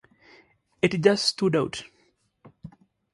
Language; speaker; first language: English; native; English